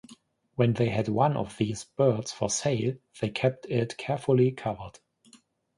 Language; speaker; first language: English; non-native, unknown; German